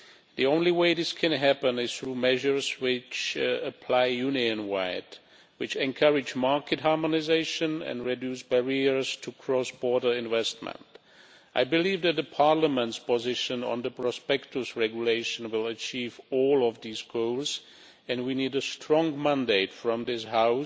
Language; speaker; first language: English; non-native, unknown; Czech